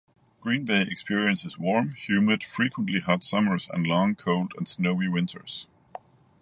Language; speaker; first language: English; non-native, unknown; Danish